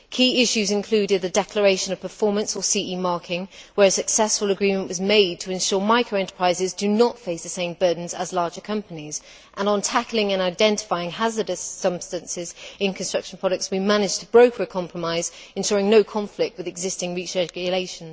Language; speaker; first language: English; native; English